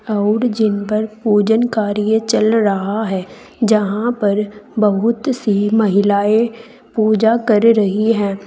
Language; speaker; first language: Hindi; native; Hindi